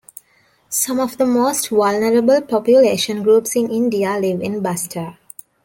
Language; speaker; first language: English; non-native, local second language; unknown